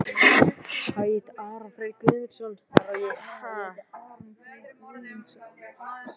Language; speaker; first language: Icelandic; non-native, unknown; Vietnamese